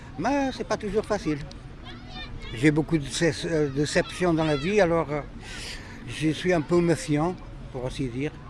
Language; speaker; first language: French; non-native, fluent; Portuguese